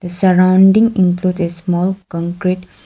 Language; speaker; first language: English; non-native, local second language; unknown